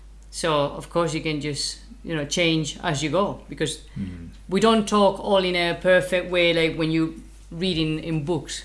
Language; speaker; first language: English; non-native, fluent; Spanish